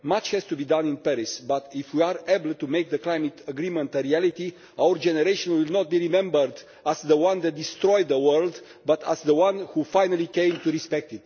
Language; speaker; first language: English; non-native, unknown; Romanian